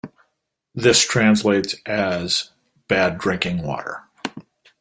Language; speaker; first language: English; native; English